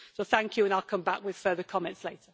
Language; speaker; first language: English; native; English